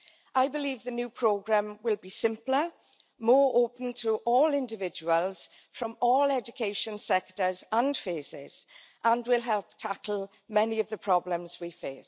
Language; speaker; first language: English; native; English